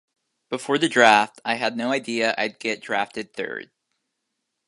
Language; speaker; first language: English; native; English